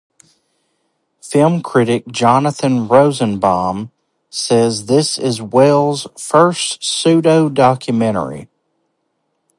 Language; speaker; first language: English; native; English